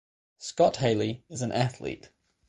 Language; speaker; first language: English; native; English